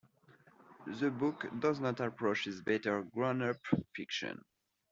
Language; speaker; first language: English; non-native, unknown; French